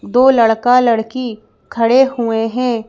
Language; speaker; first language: Hindi; native; Hindi